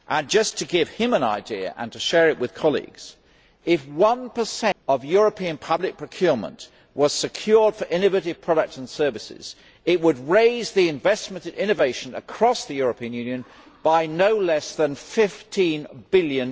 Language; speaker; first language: English; native; English